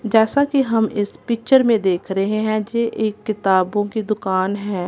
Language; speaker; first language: Hindi; non-native, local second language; Punjabi